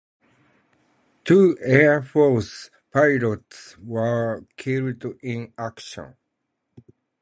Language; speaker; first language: English; non-native, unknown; Japanese